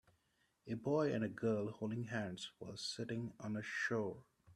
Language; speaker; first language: English; non-native, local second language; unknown